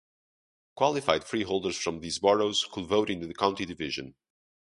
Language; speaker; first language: English; non-native, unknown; Portuguese